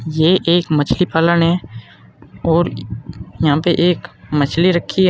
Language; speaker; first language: Hindi; native; Hindi